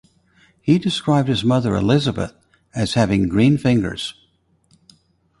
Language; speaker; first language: English; native; English